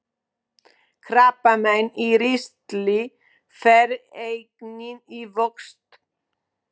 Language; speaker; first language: Icelandic; non-native, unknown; Polish